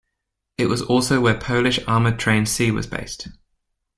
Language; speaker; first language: English; native; English